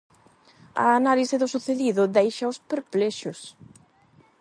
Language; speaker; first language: Galician; non-native, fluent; Spanish